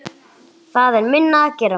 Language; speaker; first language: Icelandic; non-native, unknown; English